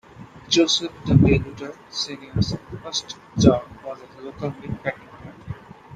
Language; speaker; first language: English; non-native, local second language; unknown